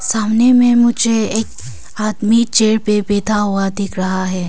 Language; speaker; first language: Hindi; non-native, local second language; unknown